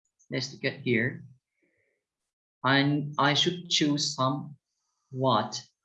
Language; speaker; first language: English; non-native, fluent; Turkish